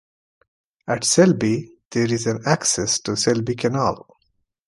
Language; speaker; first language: English; non-native, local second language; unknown